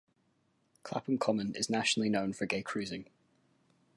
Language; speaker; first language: English; native; English